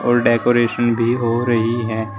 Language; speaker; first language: Hindi; native; Hindi